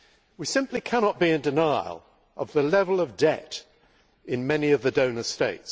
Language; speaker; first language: English; native; English